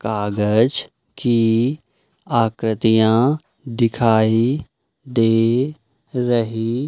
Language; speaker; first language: Hindi; native; Hindi